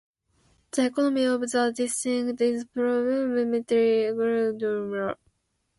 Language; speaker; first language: English; non-native, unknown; Japanese